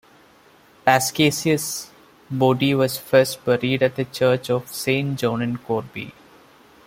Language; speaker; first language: English; non-native, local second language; Malayalam